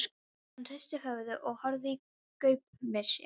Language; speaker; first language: Icelandic; non-native, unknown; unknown